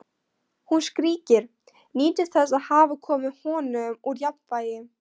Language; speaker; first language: Icelandic; non-native, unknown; Polish